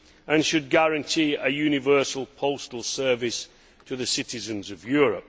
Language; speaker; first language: English; native; English